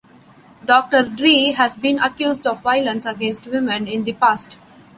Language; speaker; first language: English; non-native, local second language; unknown